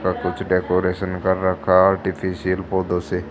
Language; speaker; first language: Hindi; native; Hindi